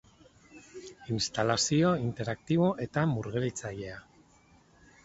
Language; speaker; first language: Basque; non-native, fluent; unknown